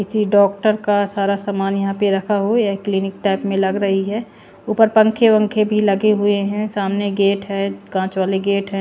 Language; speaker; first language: Hindi; non-native, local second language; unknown